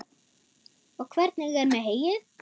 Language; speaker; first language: Icelandic; non-native, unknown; German